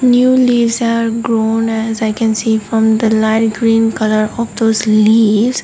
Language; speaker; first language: English; non-native, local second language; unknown